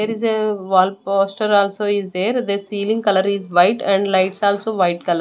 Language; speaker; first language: English; non-native, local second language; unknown